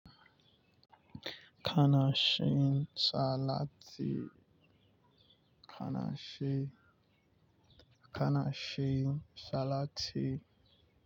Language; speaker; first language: Hausa; non-native, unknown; Yoruba